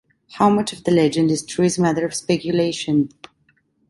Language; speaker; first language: English; non-native, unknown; Italian